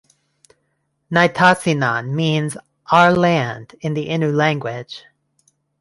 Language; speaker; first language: English; non-native, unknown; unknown